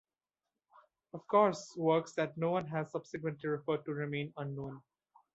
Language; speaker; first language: English; non-native, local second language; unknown